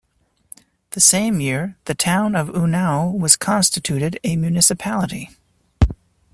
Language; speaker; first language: English; native; English